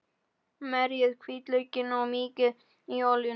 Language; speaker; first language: Icelandic; non-native, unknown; Polish